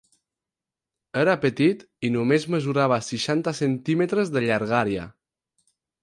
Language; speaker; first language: Catalan; non-native, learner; Spanish